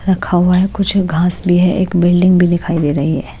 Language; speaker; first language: Hindi; native; Hindi